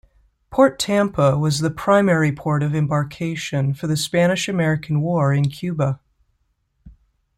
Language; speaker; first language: English; native; English